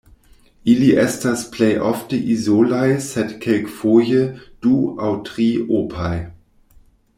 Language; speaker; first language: Esperanto; non-native, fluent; German